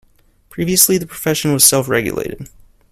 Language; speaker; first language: English; native; English